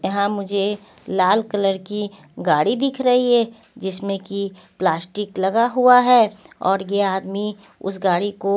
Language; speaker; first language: Hindi; non-native, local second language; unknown